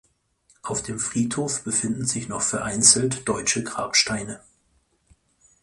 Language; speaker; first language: German; native; German